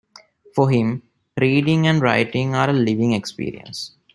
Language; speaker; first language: English; non-native, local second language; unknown